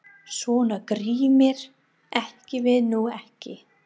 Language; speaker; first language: Icelandic; non-native, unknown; English